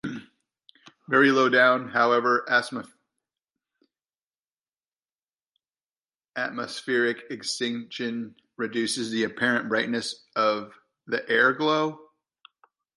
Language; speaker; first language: English; native; English